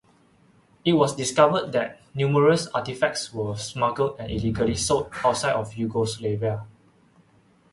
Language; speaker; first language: English; non-native, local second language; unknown